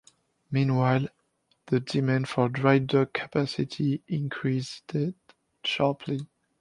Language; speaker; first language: English; non-native, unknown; French